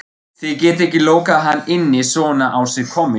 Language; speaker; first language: Icelandic; non-native, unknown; German